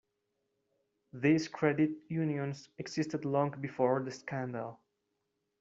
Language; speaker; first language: English; non-native, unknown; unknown